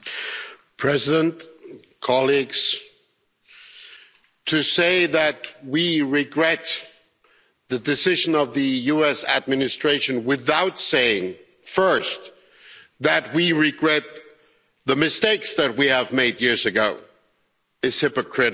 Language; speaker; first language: English; non-native, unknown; German